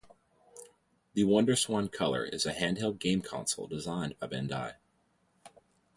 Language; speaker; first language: English; native; English